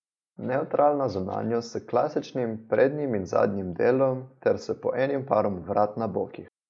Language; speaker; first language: Slovenian; native; Slovenian